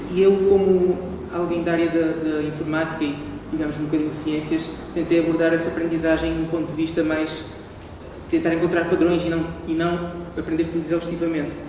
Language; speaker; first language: Portuguese; non-native, local second language; Kabuverdianu